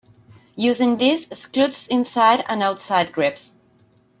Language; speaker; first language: English; non-native, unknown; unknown